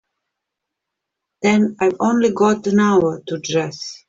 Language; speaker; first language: English; native; English